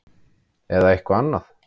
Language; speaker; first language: Icelandic; native; Icelandic